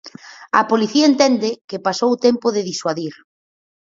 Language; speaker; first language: Galician; native; Galician